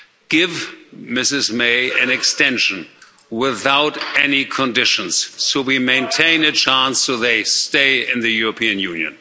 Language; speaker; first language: English; non-native, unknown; German